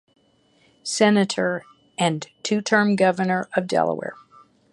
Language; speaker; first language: English; native; English